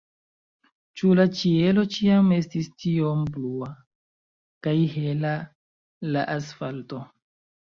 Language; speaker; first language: Esperanto; non-native, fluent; Chinese